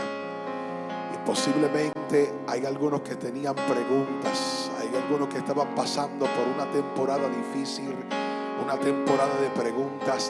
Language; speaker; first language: Spanish; early bilingual, heritage; Spanish